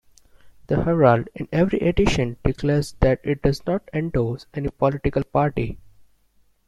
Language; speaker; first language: English; non-native, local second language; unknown